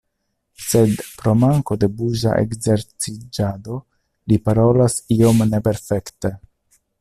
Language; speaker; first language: Esperanto; non-native, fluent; Italian